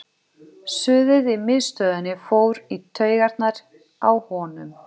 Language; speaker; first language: Icelandic; non-native, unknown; Portuguese